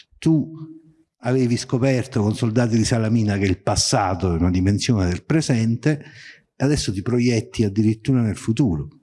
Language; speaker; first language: Italian; native; Italian